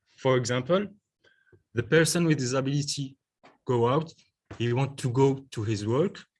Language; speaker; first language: English; non-native, learner; French